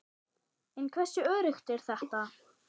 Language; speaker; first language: Icelandic; non-native, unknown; German